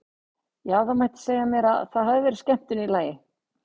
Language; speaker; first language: Icelandic; native; Icelandic